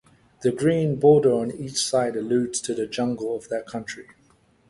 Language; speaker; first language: English; native; English